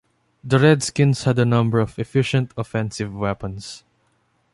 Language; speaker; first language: English; non-native, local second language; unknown